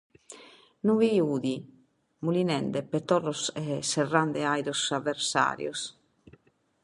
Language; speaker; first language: Sardinian; native; Sardinian